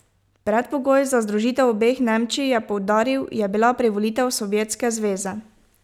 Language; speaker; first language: Slovenian; native; Slovenian